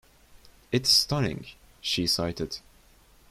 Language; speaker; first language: English; non-native, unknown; Turkish